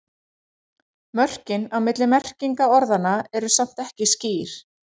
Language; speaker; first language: Icelandic; native; Icelandic